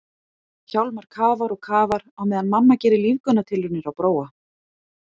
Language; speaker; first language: Icelandic; native; Icelandic